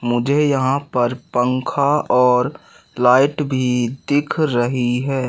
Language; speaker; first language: Hindi; native; Hindi